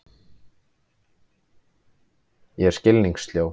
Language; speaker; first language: Icelandic; native; Icelandic